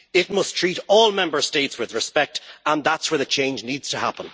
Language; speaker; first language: English; native; English